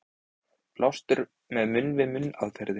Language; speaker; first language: Icelandic; native; Icelandic